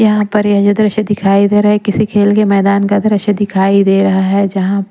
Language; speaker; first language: Hindi; non-native, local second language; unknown